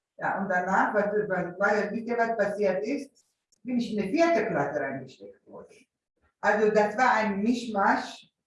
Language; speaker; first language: German; early bilingual, other home language; Italian